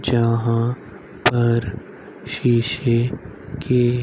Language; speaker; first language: Hindi; native; Hindi